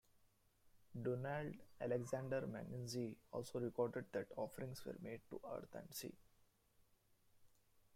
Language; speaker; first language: English; non-native, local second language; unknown